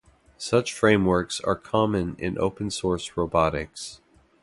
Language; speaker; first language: English; native; English